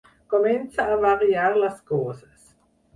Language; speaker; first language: Catalan; non-native, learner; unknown